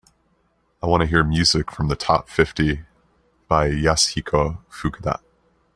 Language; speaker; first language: English; native; English